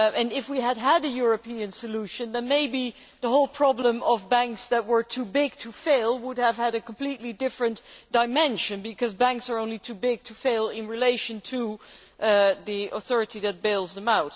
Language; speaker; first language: English; non-native, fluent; Dutch